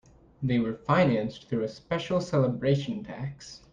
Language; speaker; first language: English; native; English